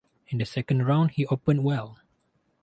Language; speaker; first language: English; non-native, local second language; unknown